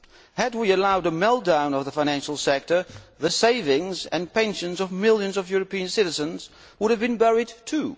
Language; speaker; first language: English; non-native, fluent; Dutch